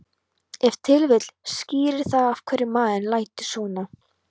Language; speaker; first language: Icelandic; non-native, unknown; Polish